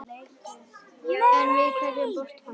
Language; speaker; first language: Icelandic; native; Icelandic